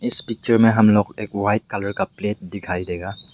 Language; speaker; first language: Hindi; non-native, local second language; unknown